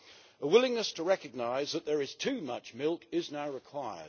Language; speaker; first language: English; native; English